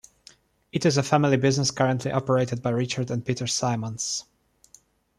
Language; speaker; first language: English; non-native, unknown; Russian